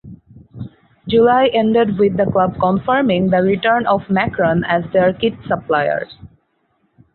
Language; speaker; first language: English; non-native, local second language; Bangla